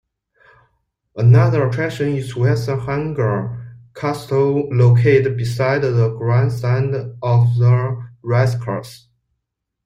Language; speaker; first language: English; non-native, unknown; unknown